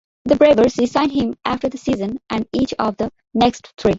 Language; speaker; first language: English; non-native, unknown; Bangla